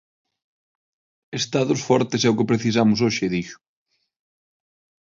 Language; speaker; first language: Galician; non-native, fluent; Spanish